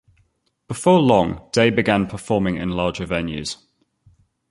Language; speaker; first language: English; native; English